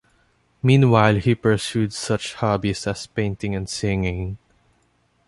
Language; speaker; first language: English; non-native, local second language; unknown